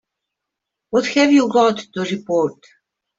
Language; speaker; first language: English; native; English